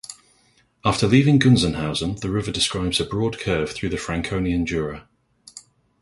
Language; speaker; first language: English; native; English